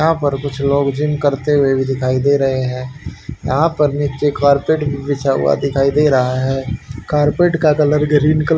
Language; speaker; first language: Hindi; native; Hindi